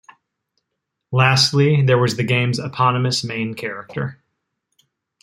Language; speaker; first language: English; native; English